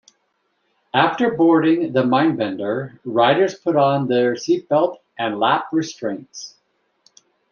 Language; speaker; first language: English; native; English